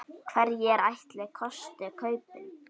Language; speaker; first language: Icelandic; native; Icelandic